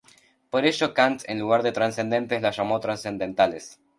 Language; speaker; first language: Spanish; native; Spanish